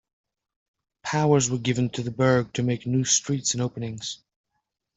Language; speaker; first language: English; native; English